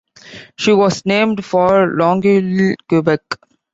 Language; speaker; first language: English; non-native, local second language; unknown